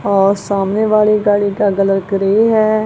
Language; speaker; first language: Hindi; non-native, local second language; Punjabi